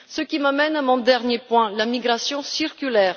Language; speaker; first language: French; non-native, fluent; Bulgarian